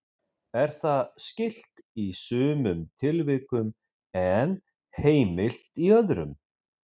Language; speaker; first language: Icelandic; native; Icelandic